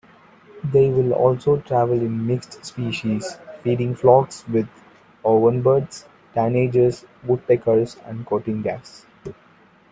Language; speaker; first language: English; non-native, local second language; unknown